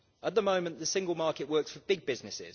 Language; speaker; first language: English; native; English